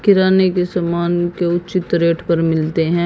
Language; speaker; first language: Hindi; native; Hindi